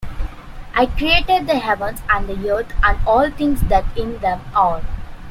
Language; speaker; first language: English; non-native, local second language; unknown